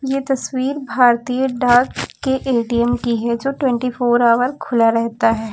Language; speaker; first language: Hindi; native; Hindi